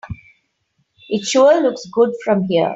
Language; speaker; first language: English; non-native, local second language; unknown